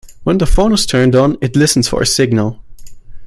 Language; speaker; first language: English; non-native, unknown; German